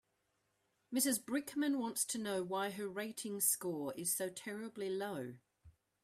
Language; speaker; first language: English; native; English